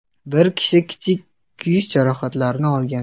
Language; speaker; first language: Uzbek; non-native, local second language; Kazakh